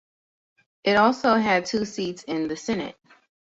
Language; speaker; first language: English; native; English